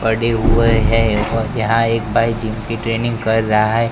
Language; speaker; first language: Hindi; non-native, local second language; Gujarati